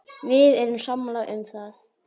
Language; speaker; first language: Icelandic; native; Icelandic